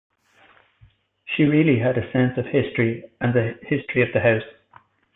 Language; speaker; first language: English; native; English